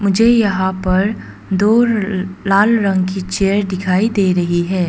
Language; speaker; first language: Hindi; non-native, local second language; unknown